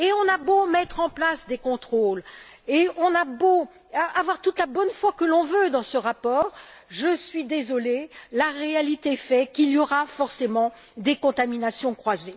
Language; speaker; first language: French; native; French